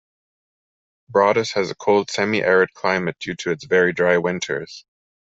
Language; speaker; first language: English; non-native, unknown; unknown